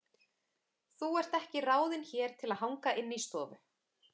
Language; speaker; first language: Icelandic; native; Icelandic